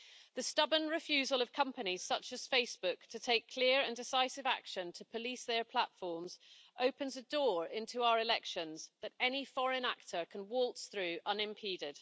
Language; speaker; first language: English; native; English